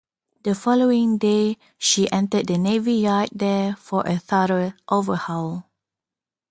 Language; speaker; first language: English; non-native, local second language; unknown